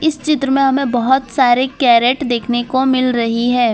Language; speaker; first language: Hindi; non-native, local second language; Gujarati